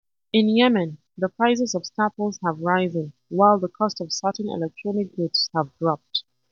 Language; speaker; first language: English; non-native, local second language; Hausa